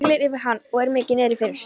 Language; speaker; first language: Icelandic; non-native, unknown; Polish